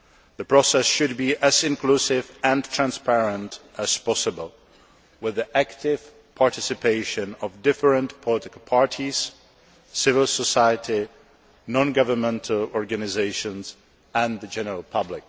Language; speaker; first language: English; non-native, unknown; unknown